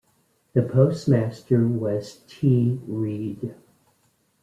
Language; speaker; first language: English; native; English